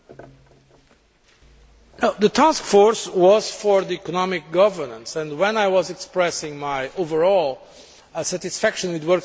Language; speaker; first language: English; non-native, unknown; Portuguese